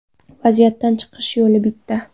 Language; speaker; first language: Uzbek; non-native, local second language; Kara-Kalpak